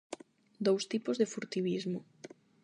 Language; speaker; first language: Galician; non-native, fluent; Spanish